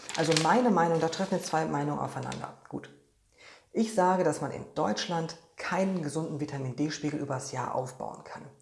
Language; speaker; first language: German; non-native, fluent; Polish